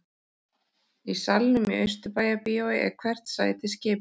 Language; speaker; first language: Icelandic; native; Icelandic